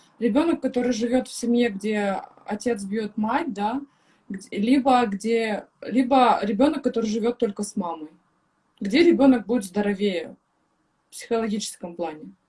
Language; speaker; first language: Russian; native; Russian